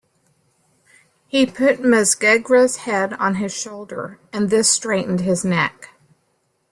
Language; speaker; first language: English; native; English